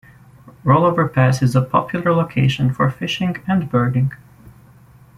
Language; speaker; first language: English; native; English